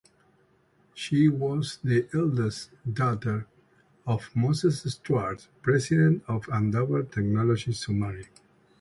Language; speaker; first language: English; non-native, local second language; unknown